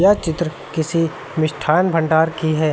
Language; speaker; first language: Hindi; native; Hindi